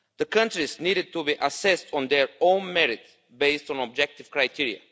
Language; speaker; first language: English; non-native, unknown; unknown